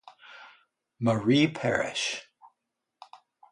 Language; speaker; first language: English; native; English